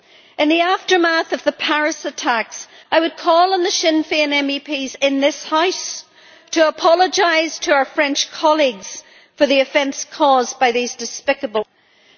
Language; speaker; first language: English; native; English